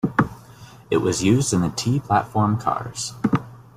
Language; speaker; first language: English; native; English